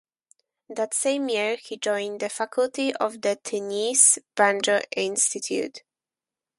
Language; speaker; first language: English; non-native, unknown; Polish